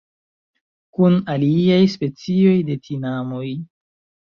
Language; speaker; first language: Esperanto; non-native, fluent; Chinese